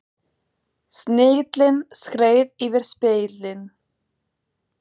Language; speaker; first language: Icelandic; non-native, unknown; German